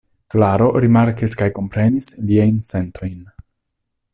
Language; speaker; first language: Esperanto; non-native, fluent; Italian